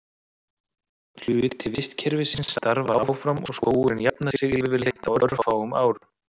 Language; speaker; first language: Icelandic; native; Icelandic